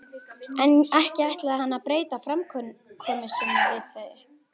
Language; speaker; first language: Icelandic; native; Icelandic